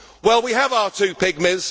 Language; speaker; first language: English; native; English